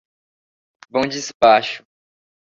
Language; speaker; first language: Portuguese; native; Portuguese